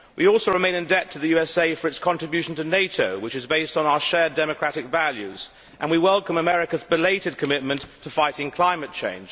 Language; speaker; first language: English; native; English